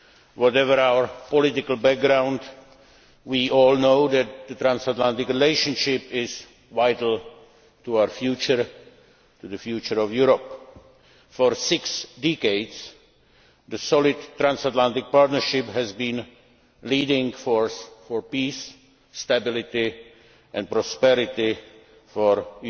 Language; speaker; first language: English; non-native, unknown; Czech